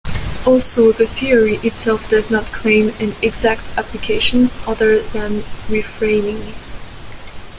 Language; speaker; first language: English; non-native, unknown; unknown